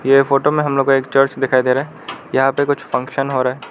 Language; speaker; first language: Hindi; non-native, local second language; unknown